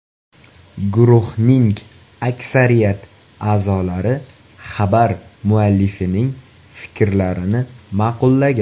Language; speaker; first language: Uzbek; native; Uzbek